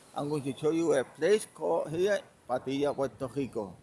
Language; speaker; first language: English; non-native, fluent; Spanish